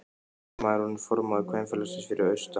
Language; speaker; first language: Icelandic; native; Icelandic